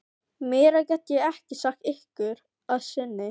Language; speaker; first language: Icelandic; non-native, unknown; Filipino